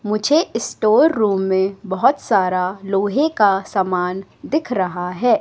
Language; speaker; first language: Hindi; native; Hindi